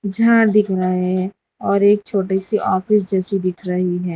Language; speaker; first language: Hindi; non-native, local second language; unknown